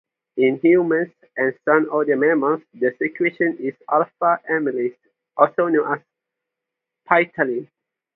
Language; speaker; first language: English; non-native, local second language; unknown